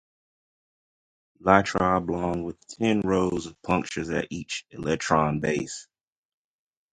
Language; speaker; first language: English; native; English